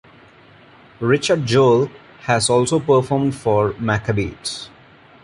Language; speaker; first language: English; non-native, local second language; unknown